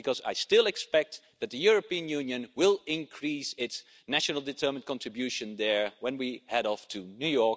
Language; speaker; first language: English; non-native, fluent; Dutch